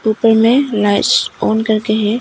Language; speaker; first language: Hindi; non-native, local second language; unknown